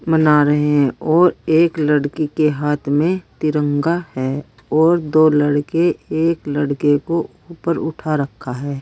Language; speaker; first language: Hindi; native; Hindi